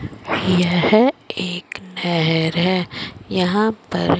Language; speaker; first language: Hindi; non-native, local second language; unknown